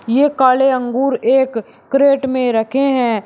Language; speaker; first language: Hindi; native; Hindi